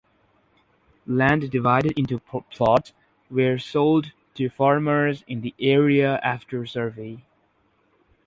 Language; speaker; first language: English; non-native, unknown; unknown